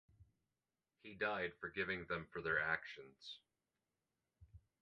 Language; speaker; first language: English; native; English